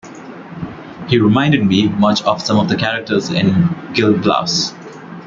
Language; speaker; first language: English; non-native, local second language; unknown